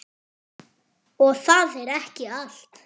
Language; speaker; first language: Icelandic; non-native, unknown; French